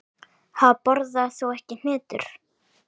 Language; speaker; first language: Icelandic; native; Icelandic